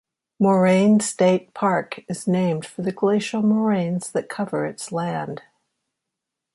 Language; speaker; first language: English; native; English